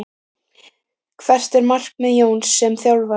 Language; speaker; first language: Icelandic; native; Icelandic